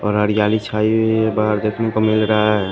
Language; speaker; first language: Hindi; non-native, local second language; Bhojpuri